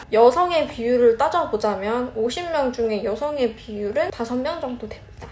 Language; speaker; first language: Korean; native; Korean